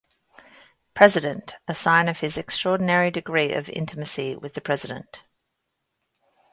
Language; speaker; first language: English; native; English